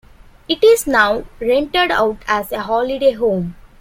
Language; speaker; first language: English; non-native, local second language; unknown